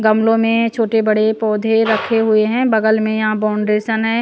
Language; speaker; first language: Hindi; non-native, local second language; Punjabi